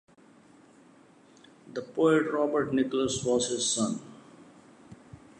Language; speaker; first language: English; non-native, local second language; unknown